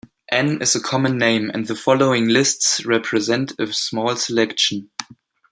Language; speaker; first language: English; non-native, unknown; German